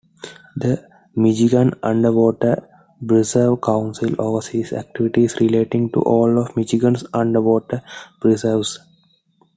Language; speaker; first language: English; non-native, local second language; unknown